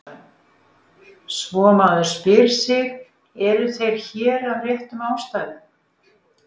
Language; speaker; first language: Icelandic; native; Icelandic